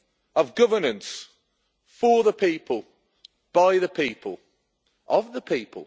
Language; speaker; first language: English; native; English